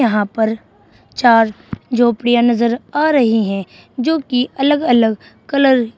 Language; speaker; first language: Hindi; native; Hindi